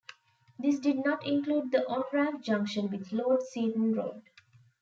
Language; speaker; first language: English; non-native, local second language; Tamil